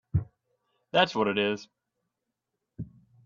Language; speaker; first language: English; native; English